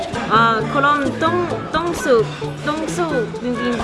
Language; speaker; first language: Korean; non-native, learner; English